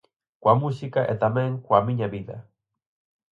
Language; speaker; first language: Galician; native; Galician